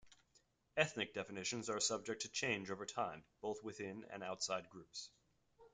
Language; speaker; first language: English; native; English